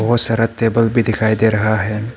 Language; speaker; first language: Hindi; early bilingual, other home language; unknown